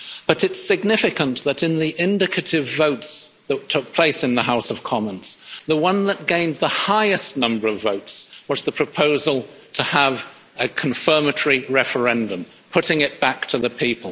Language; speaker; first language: English; native; English